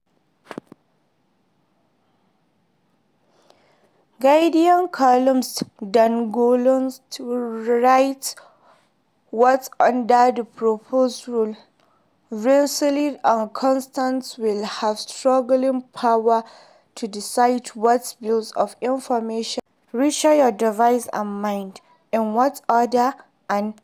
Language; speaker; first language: English; non-native, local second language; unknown